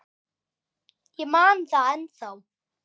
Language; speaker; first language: Icelandic; native; Icelandic